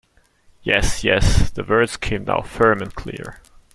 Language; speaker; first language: English; non-native, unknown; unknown